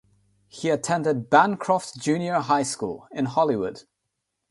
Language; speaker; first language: English; non-native, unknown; Nepali